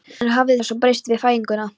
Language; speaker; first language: Icelandic; non-native, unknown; Polish